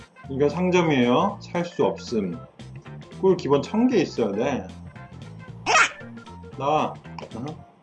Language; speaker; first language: Korean; native; Korean